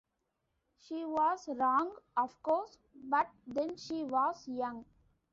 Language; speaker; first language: English; non-native, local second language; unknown